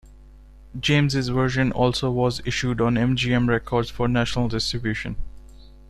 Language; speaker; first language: English; non-native, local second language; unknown